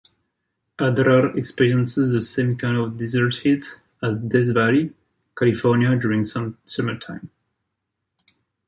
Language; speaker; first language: English; non-native, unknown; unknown